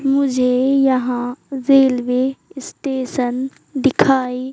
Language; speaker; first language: Hindi; native; Hindi